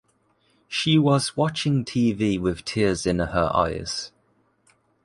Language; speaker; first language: English; native; English